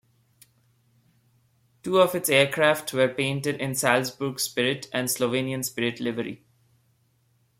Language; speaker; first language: English; non-native, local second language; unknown